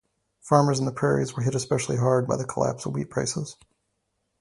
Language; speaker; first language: English; native; English